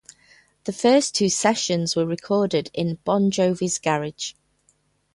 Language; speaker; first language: English; native; English